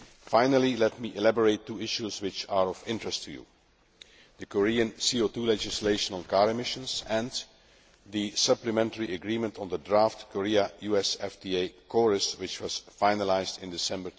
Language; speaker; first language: English; non-native, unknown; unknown